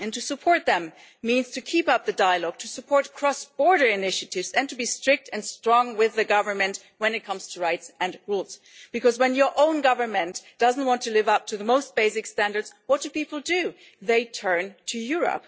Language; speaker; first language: English; non-native, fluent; German